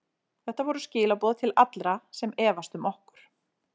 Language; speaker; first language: Icelandic; native; Icelandic